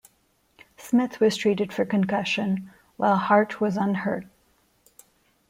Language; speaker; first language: English; non-native, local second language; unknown